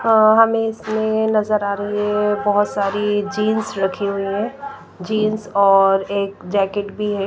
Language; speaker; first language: Hindi; non-native, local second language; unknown